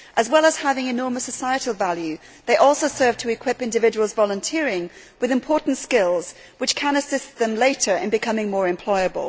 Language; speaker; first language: English; native; English